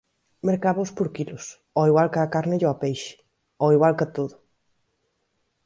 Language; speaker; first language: Galician; native; Galician